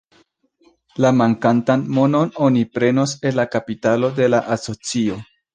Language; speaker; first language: Esperanto; non-native, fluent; Spanish